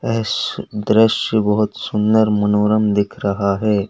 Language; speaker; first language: Hindi; native; Hindi